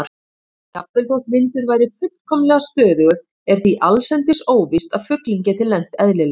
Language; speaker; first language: Icelandic; native; Icelandic